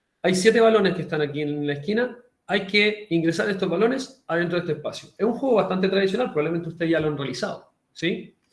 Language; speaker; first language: Spanish; native; Spanish